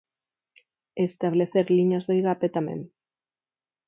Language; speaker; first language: Galician; non-native, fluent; Spanish